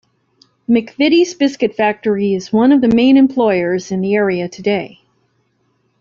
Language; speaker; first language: English; native; English